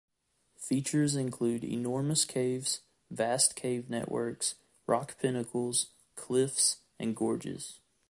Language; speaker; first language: English; native; English